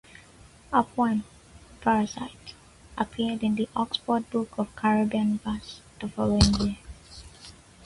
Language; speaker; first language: English; non-native, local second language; Yoruba